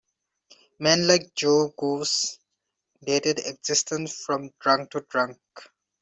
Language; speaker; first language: English; non-native, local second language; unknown